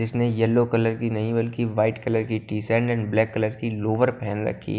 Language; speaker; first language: Hindi; non-native, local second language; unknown